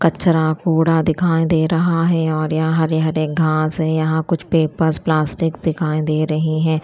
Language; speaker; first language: Hindi; non-native, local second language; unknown